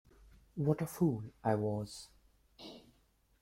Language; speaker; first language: English; non-native, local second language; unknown